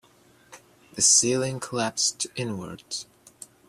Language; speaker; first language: English; native; English